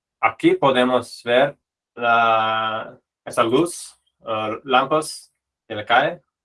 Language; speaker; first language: Spanish; non-native, fluent; English